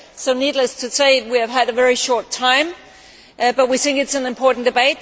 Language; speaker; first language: English; non-native, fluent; Danish